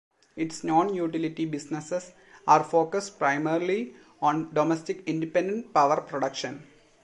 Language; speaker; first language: English; non-native, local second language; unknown